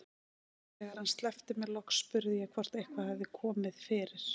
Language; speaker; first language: Icelandic; native; Icelandic